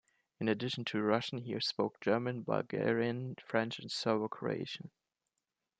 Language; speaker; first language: English; non-native, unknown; German